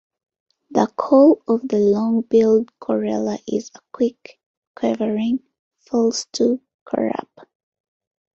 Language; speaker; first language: English; non-native, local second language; Ganda